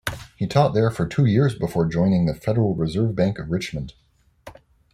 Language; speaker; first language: English; native; English